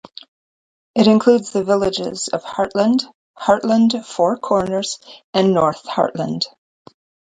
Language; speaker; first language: English; native; English